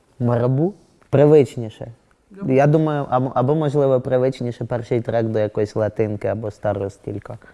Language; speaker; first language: Ukrainian; non-native, local second language; Russian